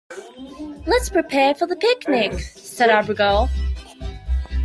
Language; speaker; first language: English; native; English